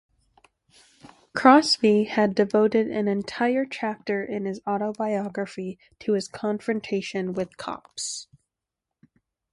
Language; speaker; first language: English; native; English